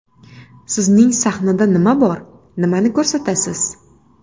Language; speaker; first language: Uzbek; native; Uzbek